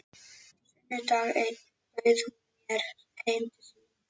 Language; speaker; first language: Icelandic; native; Icelandic